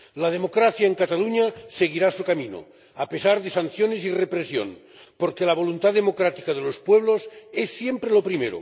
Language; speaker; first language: Spanish; non-native, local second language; Catalan